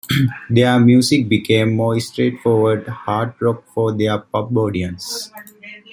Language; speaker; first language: English; native; English